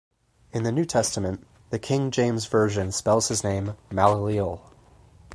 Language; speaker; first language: English; native; English